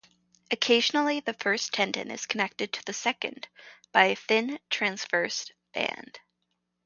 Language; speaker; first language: English; native; English